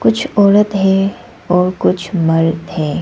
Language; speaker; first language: Hindi; non-native, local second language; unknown